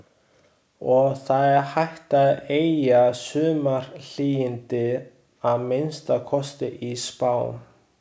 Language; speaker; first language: Icelandic; non-native, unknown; Chinese